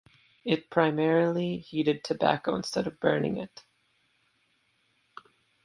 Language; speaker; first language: English; native; English